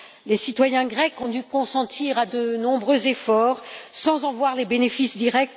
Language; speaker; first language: French; native; French